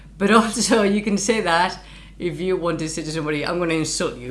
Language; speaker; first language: English; non-native, fluent; Spanish